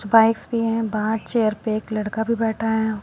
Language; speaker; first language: Hindi; native; Hindi